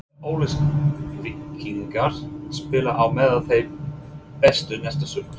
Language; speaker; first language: Icelandic; non-native, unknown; English